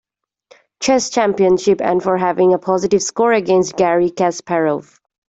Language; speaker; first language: English; native; English